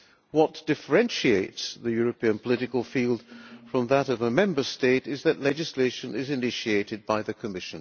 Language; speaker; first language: English; non-native, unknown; Hungarian